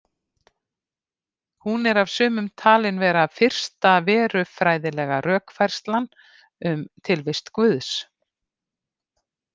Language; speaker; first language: Icelandic; native; Icelandic